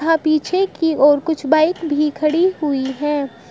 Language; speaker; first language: Hindi; native; Hindi